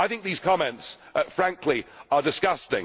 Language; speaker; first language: English; native; English